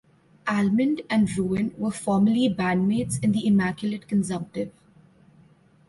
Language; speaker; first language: English; non-native, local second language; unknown